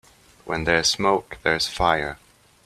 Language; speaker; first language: English; native; English